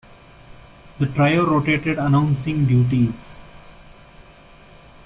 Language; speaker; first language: English; non-native, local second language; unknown